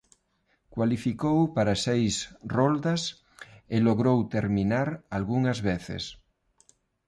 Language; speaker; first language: Galician; non-native, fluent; Spanish